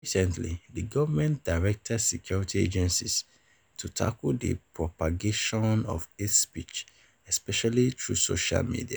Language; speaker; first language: English; non-native, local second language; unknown